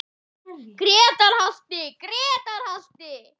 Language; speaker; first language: Icelandic; native; Icelandic